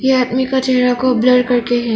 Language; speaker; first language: Hindi; non-native, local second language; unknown